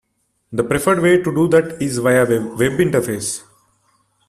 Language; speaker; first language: English; non-native, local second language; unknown